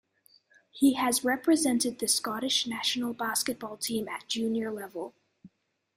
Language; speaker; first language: English; native; English